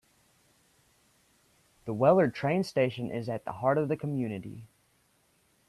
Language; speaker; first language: English; native; English